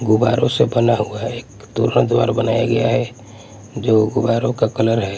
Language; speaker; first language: Hindi; non-native, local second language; Punjabi